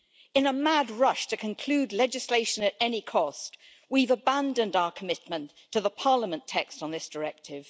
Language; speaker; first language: English; native; English